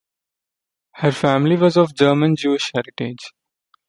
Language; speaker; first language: English; non-native, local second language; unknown